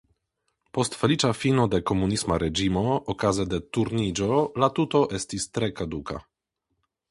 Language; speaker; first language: Esperanto; non-native, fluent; Polish